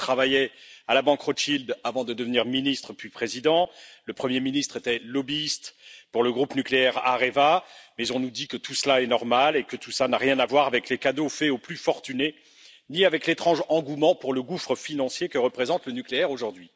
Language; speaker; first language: French; native; French